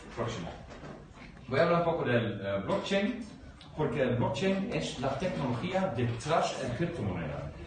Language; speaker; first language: Spanish; non-native, fluent; Dutch